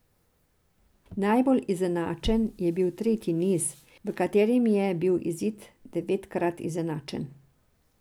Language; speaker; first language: Slovenian; non-native, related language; Serbian